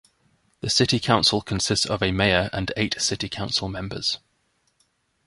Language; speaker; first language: English; native; English